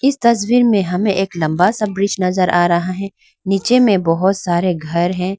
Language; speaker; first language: Hindi; non-native, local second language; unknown